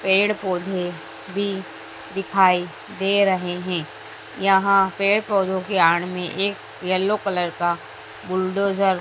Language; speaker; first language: Hindi; native; Hindi